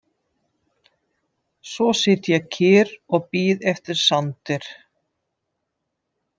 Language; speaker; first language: Icelandic; non-native, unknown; Dutch